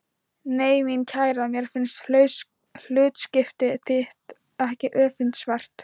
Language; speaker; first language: Icelandic; non-native, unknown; Thai